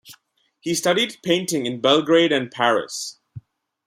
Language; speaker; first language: English; non-native, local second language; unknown